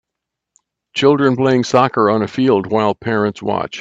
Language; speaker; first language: English; native; English